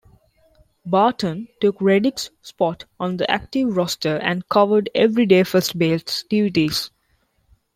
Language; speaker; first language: English; non-native, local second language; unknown